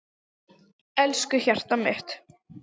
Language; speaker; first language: Icelandic; non-native, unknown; English